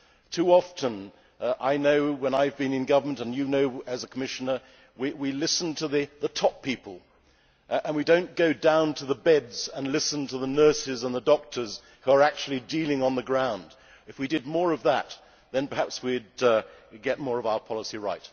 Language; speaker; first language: English; native; English